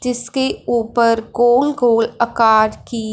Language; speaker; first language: Hindi; non-native, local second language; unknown